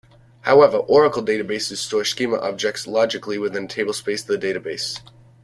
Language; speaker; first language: English; native; English